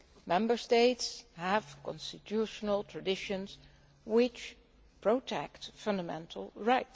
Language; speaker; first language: English; non-native, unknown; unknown